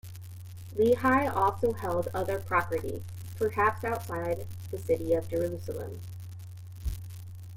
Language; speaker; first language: English; native; English